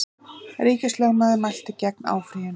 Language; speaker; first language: Icelandic; native; Icelandic